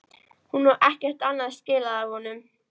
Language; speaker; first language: Icelandic; native; Icelandic